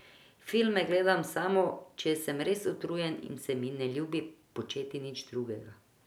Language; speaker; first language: Slovenian; non-native, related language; Croatian